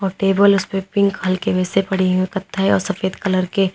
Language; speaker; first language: Hindi; native; Hindi